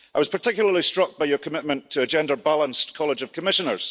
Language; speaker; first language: English; early bilingual, heritage; English